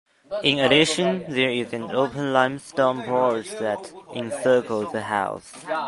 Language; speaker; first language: English; non-native, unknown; Chinese